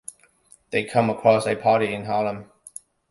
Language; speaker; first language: English; non-native, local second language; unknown